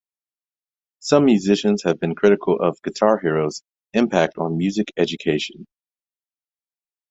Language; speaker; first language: English; native; English